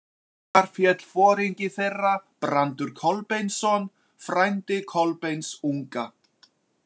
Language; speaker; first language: Icelandic; native; Icelandic